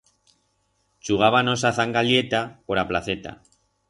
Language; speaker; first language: Aragonese; non-native, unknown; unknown